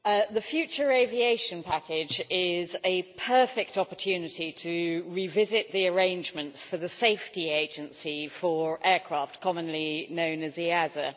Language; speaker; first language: English; native; English